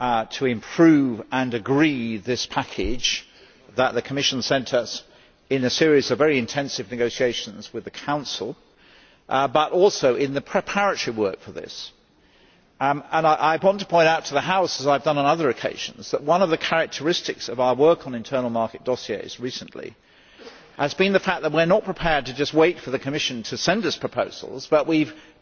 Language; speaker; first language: English; native; English